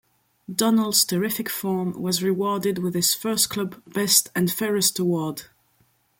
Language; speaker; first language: English; non-native, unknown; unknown